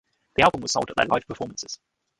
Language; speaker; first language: English; native; English